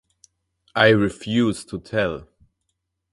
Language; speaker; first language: English; non-native, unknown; German